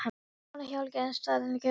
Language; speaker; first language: Icelandic; non-native, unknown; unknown